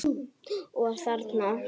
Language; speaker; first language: Icelandic; native; Icelandic